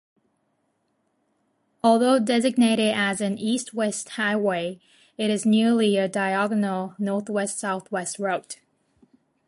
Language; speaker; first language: English; non-native, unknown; Japanese